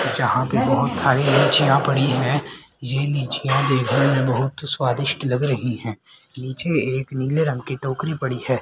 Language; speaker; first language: Hindi; native; Hindi